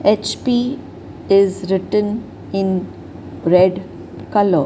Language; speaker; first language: English; non-native, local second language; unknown